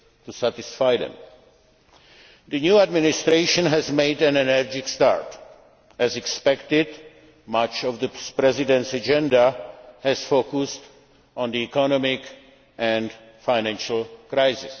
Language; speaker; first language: English; non-native, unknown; Czech